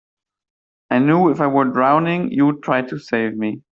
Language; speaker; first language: English; native; English